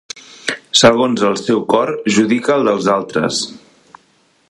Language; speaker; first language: Catalan; non-native, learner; Spanish